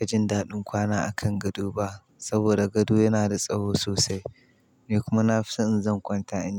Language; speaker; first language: Hausa; native; Hausa